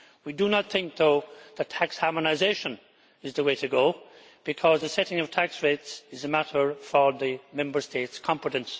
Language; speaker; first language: English; native; English